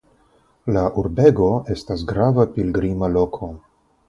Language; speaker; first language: Esperanto; non-native, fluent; Russian